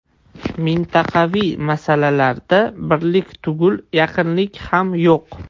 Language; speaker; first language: Uzbek; non-native, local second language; Russian